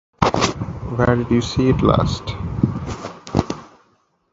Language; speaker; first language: English; non-native, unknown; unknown